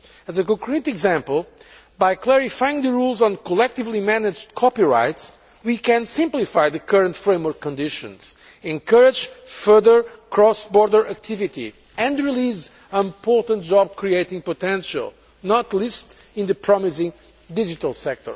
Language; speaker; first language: English; non-native, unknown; Portuguese